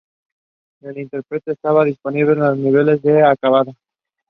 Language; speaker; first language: English; non-native, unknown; Spanish